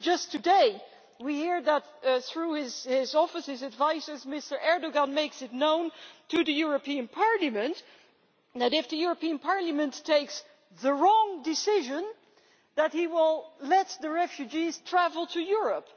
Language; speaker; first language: English; non-native, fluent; Dutch